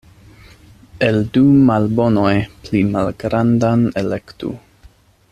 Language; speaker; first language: Esperanto; non-native, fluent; English